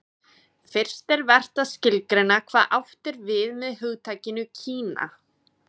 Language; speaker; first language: Icelandic; native; Icelandic